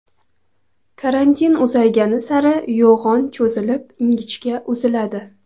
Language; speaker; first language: Uzbek; non-native, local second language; Kara-Kalpak